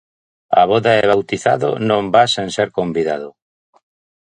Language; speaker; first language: Galician; native; Galician